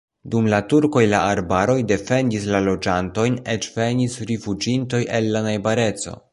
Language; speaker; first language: Esperanto; non-native, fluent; Polish